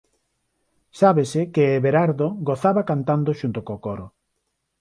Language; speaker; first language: Galician; non-native, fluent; Spanish